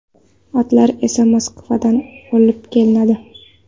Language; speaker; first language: Uzbek; non-native, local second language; Kara-Kalpak